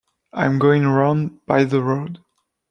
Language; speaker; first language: English; non-native, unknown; French